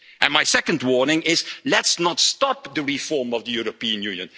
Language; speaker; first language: English; non-native, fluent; Dutch